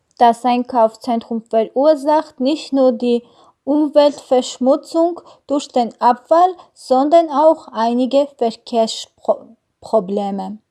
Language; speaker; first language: German; non-native, learner; Armenian